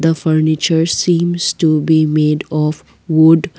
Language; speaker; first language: English; non-native, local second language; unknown